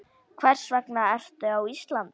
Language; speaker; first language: Icelandic; native; Icelandic